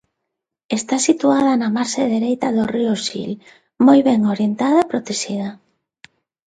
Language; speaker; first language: Galician; non-native, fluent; Spanish